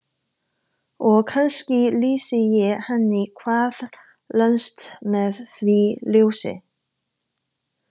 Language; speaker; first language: Icelandic; non-native, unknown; Chinese